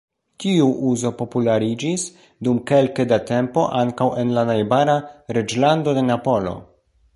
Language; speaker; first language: Esperanto; non-native, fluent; Polish